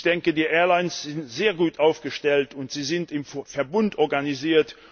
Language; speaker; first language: German; non-native, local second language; Luxembourgish